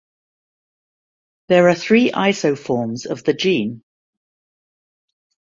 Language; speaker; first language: English; native; English